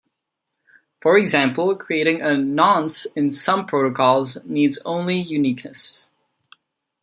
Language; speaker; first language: English; non-native, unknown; Czech